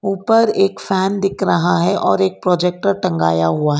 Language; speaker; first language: Hindi; non-native, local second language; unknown